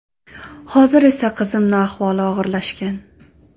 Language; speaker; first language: Uzbek; non-native, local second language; Russian